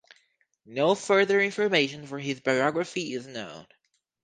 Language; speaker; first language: English; native; English